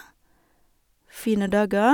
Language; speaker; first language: Norwegian; non-native, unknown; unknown